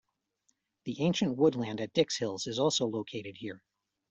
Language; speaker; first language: English; native; English